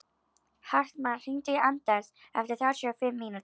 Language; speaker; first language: Icelandic; native; Icelandic